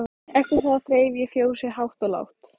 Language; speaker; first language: Icelandic; native; Icelandic